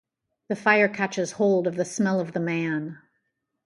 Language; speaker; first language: English; native; English